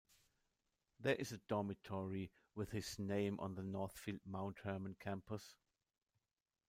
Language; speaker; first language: English; non-native, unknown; German